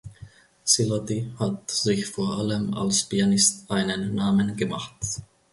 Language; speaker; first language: German; non-native, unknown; Finnish